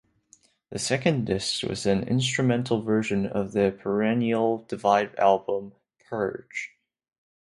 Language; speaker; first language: English; non-native, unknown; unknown